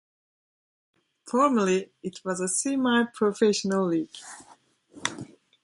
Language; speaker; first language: English; native; English